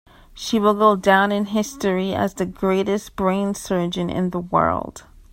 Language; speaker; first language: English; native; English